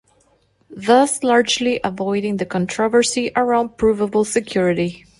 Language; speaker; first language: English; non-native, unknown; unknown